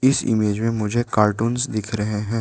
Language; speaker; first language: Hindi; non-native, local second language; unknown